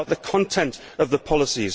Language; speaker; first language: English; native; English